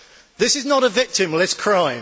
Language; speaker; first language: English; native; English